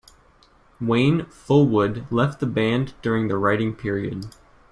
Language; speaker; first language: English; native; English